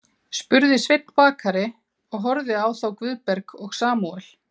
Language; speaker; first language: Icelandic; native; Icelandic